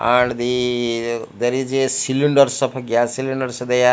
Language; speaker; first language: English; non-native, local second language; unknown